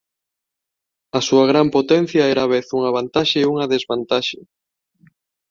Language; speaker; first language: Galician; non-native, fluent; Spanish